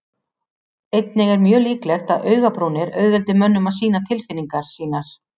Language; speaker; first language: Icelandic; native; Icelandic